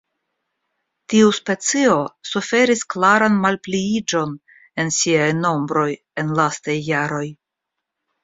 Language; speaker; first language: Esperanto; non-native, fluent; Russian